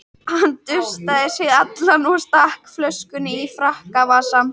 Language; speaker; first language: Icelandic; native; Icelandic